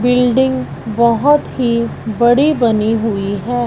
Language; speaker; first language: Hindi; non-native, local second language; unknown